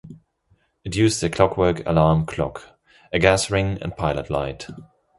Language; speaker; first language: English; non-native, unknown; German